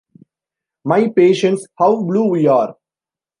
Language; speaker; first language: English; non-native, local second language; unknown